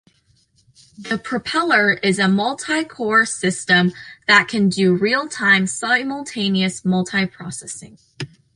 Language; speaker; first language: English; native; English